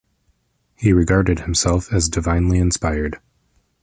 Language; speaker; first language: English; native; English